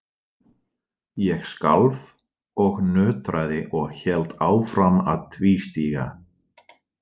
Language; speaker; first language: Icelandic; non-native, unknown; Dutch